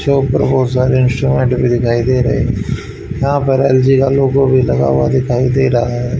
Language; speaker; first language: Hindi; native; Hindi